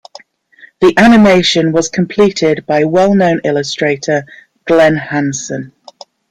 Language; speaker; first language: English; native; English